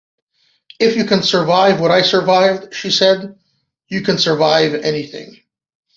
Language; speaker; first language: English; non-native, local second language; French